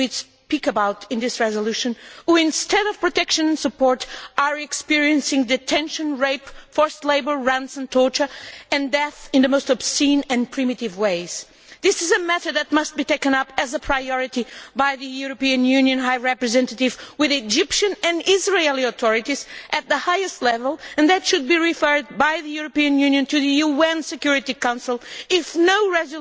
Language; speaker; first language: English; non-native, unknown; Portuguese